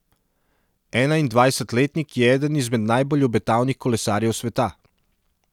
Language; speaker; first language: Slovenian; non-native, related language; Serbian